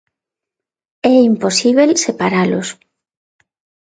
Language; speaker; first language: Galician; non-native, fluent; Spanish